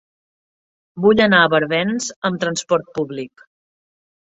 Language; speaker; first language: Catalan; native; Catalan